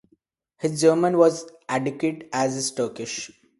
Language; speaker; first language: English; non-native, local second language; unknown